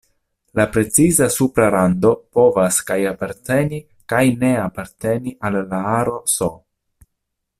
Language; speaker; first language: Esperanto; non-native, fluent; Italian